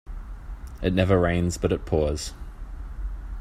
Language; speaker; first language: English; native; English